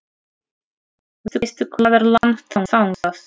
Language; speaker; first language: Icelandic; non-native, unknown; Russian